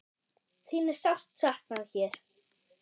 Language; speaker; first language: Icelandic; non-native, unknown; German